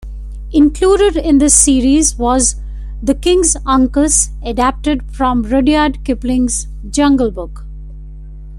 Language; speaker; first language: English; non-native, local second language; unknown